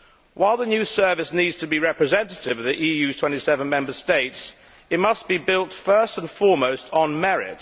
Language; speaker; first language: English; native; English